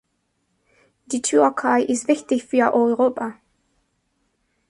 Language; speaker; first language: German; non-native, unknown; Spanish